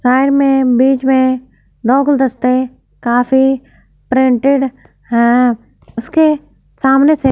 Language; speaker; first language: Hindi; non-native, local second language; Punjabi